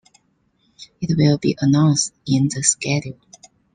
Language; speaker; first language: English; non-native, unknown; Chinese